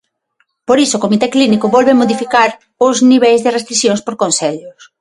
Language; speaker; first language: Galician; non-native, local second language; Spanish